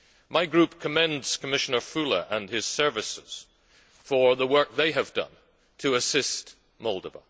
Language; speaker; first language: English; native; English